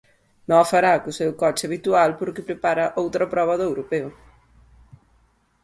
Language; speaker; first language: Galician; native; Galician